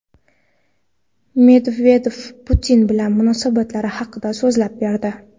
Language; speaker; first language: Uzbek; non-native, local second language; Kara-Kalpak